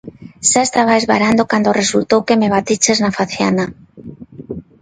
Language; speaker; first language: Galician; non-native, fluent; Spanish